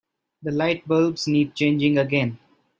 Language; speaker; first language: English; non-native, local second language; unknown